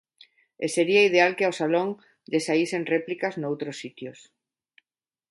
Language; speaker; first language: Galician; non-native, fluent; Spanish